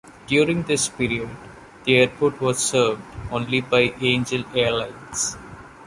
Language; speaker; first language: English; non-native, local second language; Malayalam